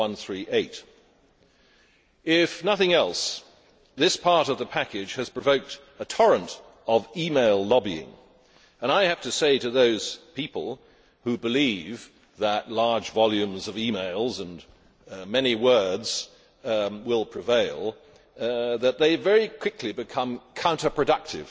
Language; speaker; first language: English; native; English